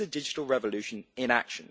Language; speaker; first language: English; native; English